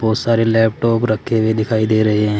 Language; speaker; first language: Hindi; native; Hindi